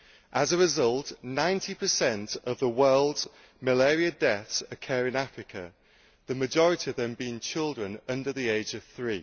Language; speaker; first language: English; native; English